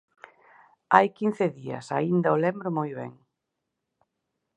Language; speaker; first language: Galician; native; Galician